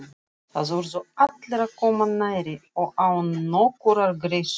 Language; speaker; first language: Icelandic; non-native, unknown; Russian